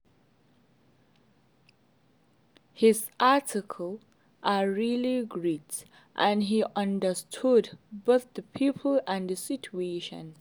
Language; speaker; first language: English; non-native, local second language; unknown